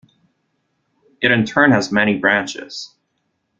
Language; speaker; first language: English; non-native, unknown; German